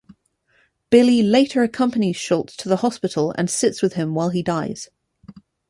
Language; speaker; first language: English; native; English